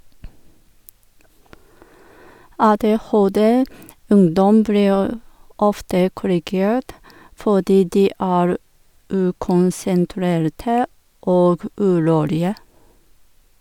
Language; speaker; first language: Norwegian; non-native, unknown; Japanese